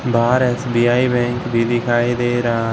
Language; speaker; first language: Hindi; native; Hindi